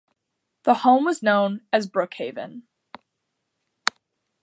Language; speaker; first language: English; native; English